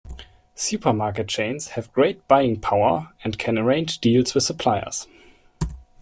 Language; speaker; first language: English; non-native, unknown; German